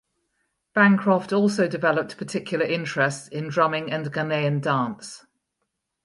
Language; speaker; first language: English; native; English